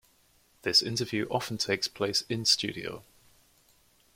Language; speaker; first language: English; native; English